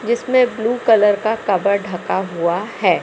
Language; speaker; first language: Hindi; native; Hindi